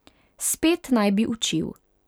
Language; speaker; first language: Slovenian; non-native, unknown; Hungarian